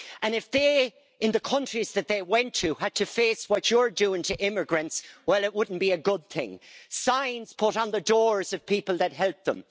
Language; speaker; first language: English; native; English